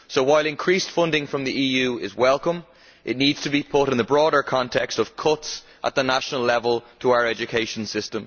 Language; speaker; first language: English; native; English